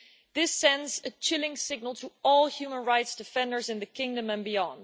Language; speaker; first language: English; non-native, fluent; Dutch